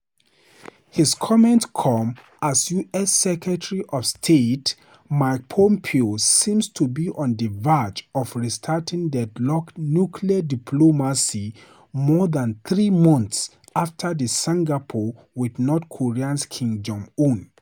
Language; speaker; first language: English; non-native, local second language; Hausa